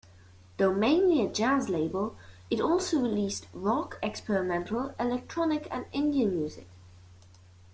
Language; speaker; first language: English; non-native, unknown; German